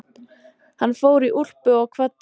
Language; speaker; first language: Icelandic; native; Icelandic